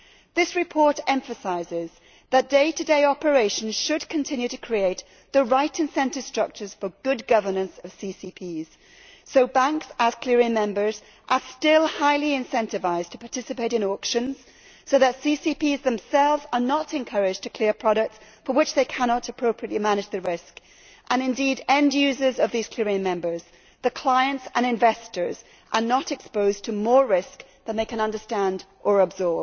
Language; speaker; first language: English; native; English